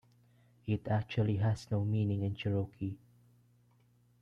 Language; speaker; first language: English; non-native, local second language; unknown